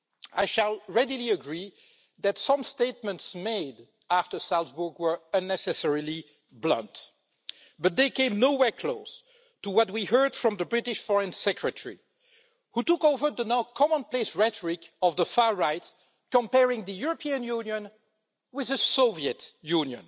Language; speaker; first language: English; non-native, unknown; French